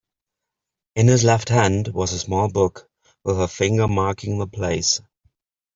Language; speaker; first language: English; native; English